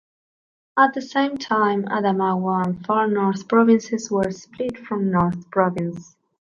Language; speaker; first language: English; non-native, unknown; Spanish